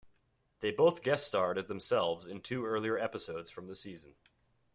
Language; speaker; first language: English; native; English